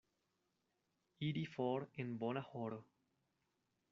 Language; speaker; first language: Esperanto; non-native, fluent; Spanish